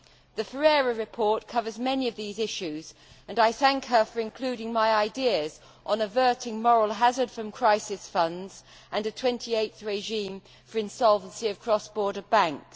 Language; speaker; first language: English; native; English